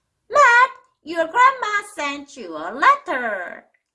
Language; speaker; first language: English; non-native, fluent; Korean